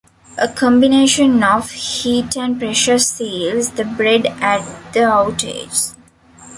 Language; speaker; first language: English; non-native, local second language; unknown